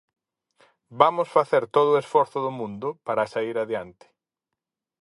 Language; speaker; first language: Galician; native; Galician